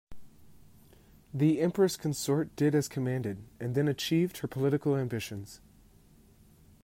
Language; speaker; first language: English; native; English